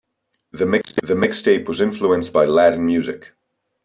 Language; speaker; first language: English; native; English